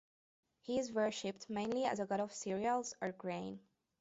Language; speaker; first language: English; non-native, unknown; Hungarian